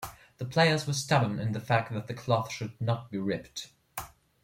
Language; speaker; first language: English; non-native, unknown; German